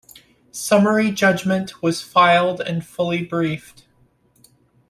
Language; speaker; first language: English; native; English